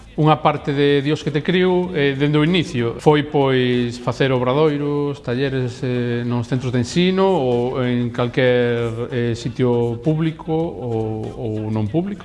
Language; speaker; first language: Galician; native; Galician